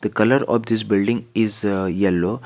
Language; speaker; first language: English; non-native, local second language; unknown